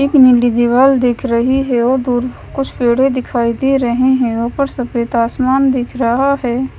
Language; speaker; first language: Hindi; non-native, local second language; Punjabi